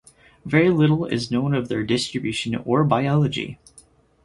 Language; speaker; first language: English; native; English